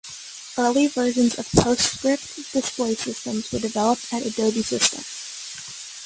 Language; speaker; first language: English; native; English